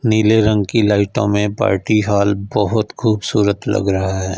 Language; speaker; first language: Hindi; non-native, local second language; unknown